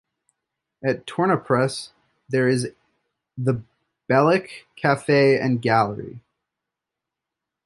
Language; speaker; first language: English; native; English